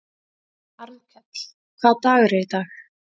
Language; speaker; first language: Icelandic; native; Icelandic